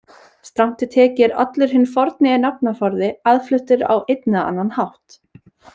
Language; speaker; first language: Icelandic; native; Icelandic